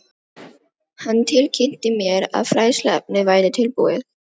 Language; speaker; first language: Icelandic; non-native, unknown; Filipino